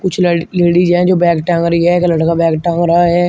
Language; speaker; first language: Hindi; native; Hindi